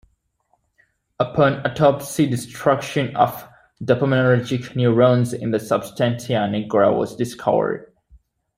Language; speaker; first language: English; native; English